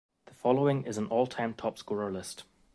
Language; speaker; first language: English; native; English